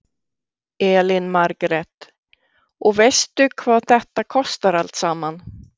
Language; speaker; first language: Icelandic; non-native, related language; Swedish